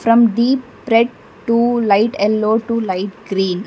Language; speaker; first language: English; non-native, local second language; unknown